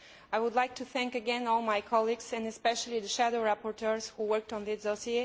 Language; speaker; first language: English; non-native, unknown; Bulgarian